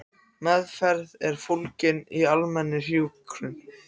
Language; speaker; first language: Icelandic; non-native, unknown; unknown